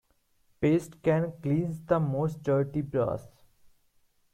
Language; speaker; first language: English; non-native, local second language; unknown